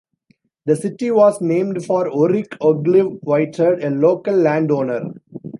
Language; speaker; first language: English; non-native, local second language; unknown